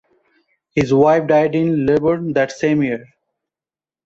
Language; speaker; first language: English; non-native, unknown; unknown